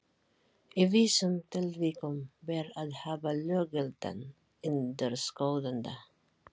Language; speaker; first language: Icelandic; non-native, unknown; Filipino